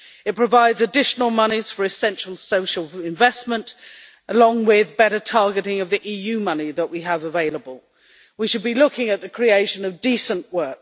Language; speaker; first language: English; native; English